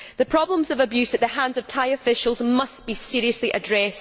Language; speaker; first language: English; native; English